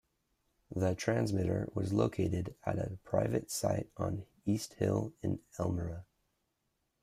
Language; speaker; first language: English; native; English